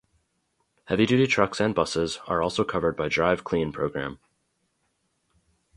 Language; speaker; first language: English; native; English